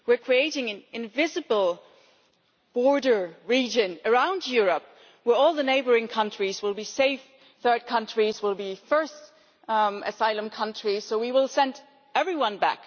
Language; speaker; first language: English; non-native, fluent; German